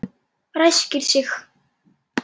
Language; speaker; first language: Icelandic; native; Icelandic